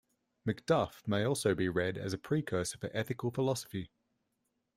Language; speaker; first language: English; native; English